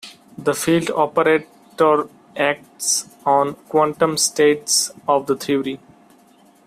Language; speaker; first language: English; non-native, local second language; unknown